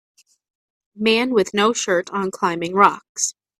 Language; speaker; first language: English; native; English